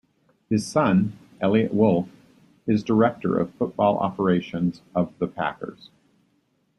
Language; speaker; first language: English; native; English